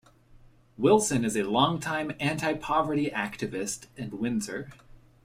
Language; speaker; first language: English; native; English